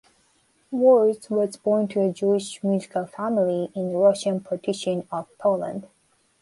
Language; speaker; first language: English; non-native, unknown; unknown